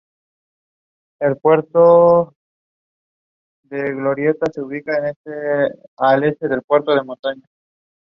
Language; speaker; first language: English; non-native, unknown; Spanish